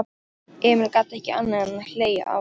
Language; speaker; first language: Icelandic; non-native, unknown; Polish